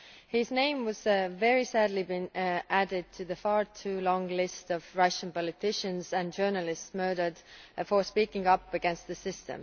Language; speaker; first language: English; non-native, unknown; Estonian